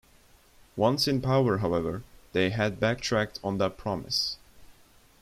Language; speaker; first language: English; non-native, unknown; Turkish